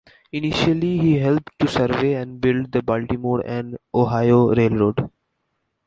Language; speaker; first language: English; non-native, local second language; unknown